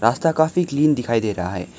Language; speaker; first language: Hindi; non-native, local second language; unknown